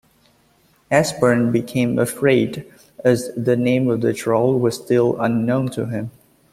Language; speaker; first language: English; native; English